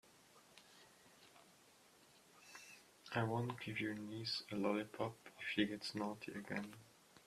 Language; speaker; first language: English; non-native, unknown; German